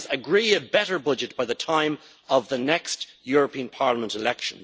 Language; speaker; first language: English; native; English